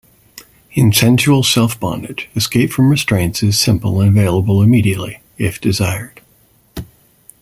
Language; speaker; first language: English; native; English